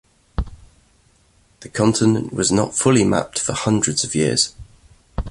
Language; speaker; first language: English; native; English